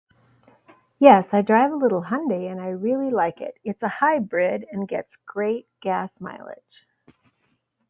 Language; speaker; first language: English; native; English